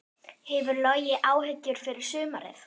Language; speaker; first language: Icelandic; non-native, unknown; German